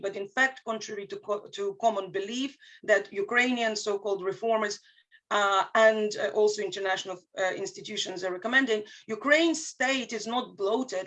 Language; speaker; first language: English; non-native, fluent; Ukrainian